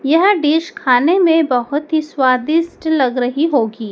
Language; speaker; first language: Hindi; native; Hindi